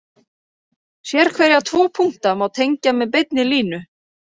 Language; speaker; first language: Icelandic; native; Icelandic